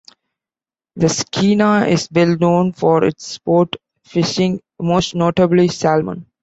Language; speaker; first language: English; non-native, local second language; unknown